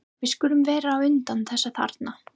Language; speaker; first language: Icelandic; non-native, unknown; English